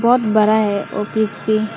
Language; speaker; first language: Hindi; non-native, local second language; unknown